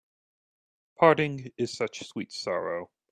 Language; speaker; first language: English; native; English